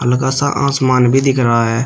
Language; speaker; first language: Hindi; native; Hindi